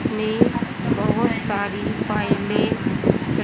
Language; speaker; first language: Hindi; native; Hindi